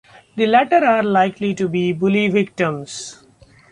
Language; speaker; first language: English; non-native, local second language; Marathi